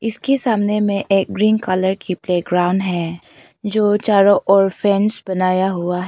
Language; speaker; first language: Hindi; non-native, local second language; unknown